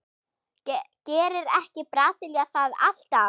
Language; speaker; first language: Icelandic; non-native, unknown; German